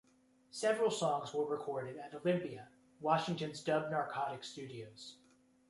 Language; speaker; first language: English; native; English